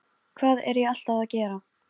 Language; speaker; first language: Icelandic; non-native, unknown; Polish